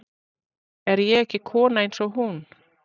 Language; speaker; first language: Icelandic; native; Icelandic